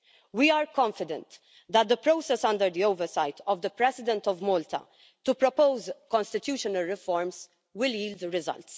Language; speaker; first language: English; non-native, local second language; Maltese